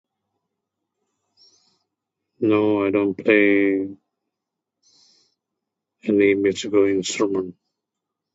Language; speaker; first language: English; non-native, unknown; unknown